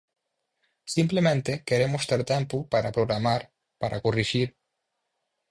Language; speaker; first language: Galician; native; Galician